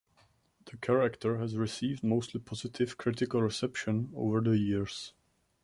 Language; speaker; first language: English; non-native, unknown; Czech